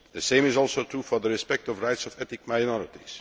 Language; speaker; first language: English; non-native, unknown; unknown